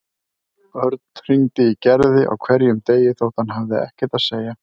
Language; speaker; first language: Icelandic; native; Icelandic